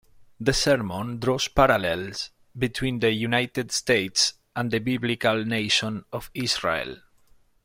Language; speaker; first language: English; non-native, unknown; Spanish